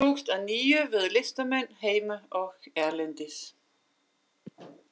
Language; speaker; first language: Icelandic; non-native, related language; Danish